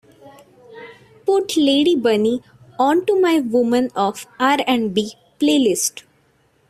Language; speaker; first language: English; non-native, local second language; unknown